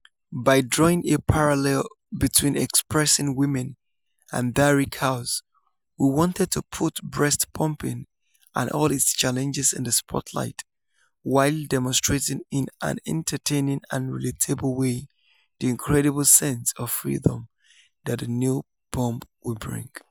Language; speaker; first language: English; non-native, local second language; Yoruba